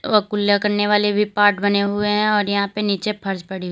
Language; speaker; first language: Hindi; native; Hindi